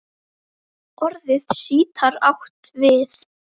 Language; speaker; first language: Icelandic; native; Icelandic